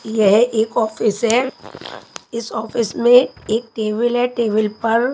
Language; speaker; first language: Hindi; non-native, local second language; Punjabi